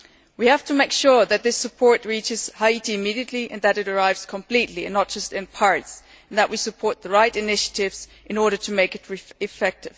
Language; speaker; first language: English; non-native, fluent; German